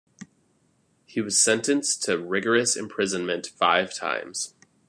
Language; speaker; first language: English; native; English